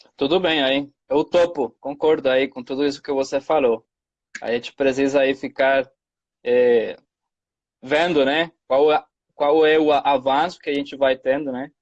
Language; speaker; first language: Portuguese; non-native, fluent; Spanish